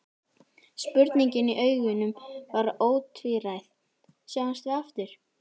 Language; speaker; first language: Icelandic; native; Icelandic